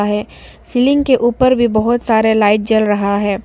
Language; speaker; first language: Hindi; non-native, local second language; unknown